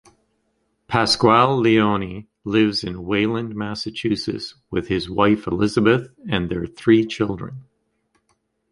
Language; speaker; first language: English; native; English